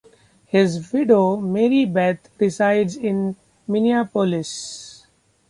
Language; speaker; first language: English; non-native, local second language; Marathi